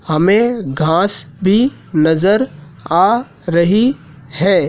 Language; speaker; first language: Hindi; native; Hindi